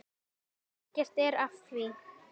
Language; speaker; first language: Icelandic; native; Icelandic